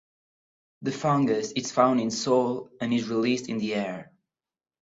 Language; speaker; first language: English; non-native, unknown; Catalan